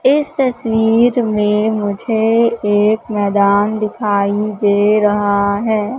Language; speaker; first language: Hindi; native; Hindi